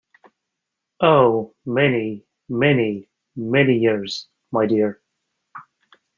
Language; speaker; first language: English; native; English